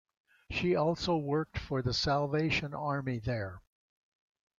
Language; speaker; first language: English; native; English